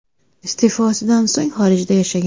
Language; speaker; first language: Uzbek; native; Uzbek